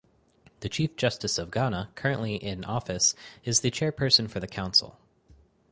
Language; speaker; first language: English; native; English